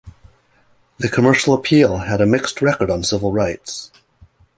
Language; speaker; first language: English; native; English